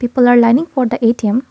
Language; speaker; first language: English; non-native, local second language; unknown